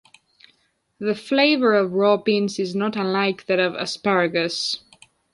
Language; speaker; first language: English; non-native, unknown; Georgian